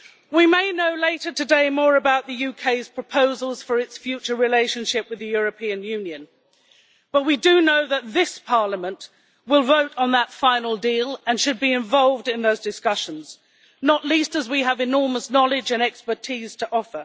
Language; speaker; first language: English; native; English